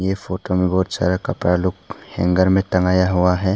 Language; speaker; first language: Hindi; non-native, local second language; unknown